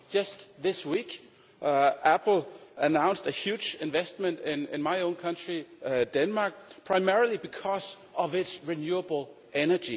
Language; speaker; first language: English; non-native, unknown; Danish